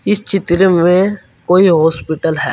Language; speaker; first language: Hindi; native; Hindi